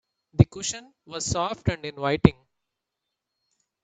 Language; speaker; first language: English; non-native, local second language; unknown